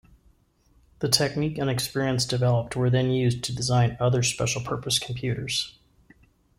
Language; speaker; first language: English; native; English